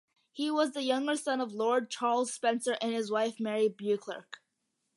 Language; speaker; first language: English; early bilingual, other home language; Malayalam